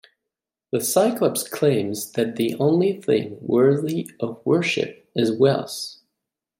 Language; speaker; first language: English; non-native, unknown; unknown